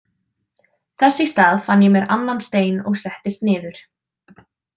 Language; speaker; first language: Icelandic; native; Icelandic